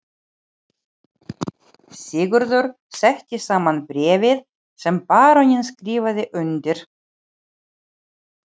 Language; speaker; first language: Icelandic; non-native, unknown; Ukrainian